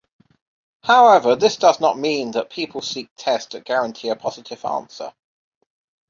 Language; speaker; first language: English; native; English